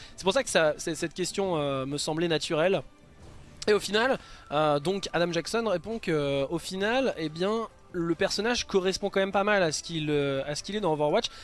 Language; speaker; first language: French; native; French